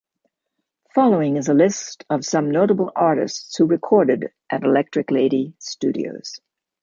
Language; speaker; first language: English; native; English